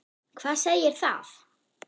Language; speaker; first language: Icelandic; non-native, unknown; German